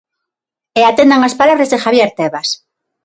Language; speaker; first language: Galician; non-native, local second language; Spanish